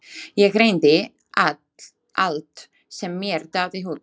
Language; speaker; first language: Icelandic; non-native, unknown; Slovak